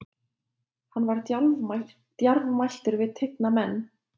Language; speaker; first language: Icelandic; non-native, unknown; Lithuanian